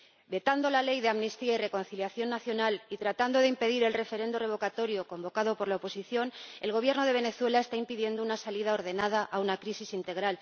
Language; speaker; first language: Spanish; native; Spanish